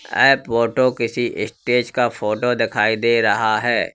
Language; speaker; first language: Hindi; native; Hindi